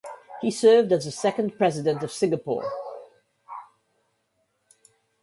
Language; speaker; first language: English; native; English